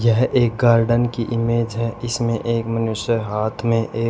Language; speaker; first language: Hindi; native; Hindi